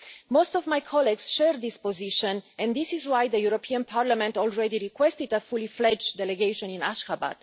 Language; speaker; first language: English; non-native, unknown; Romanian